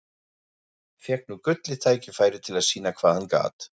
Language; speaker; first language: Icelandic; non-native, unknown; German